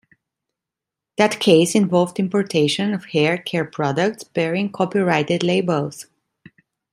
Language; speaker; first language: English; non-native, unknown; Italian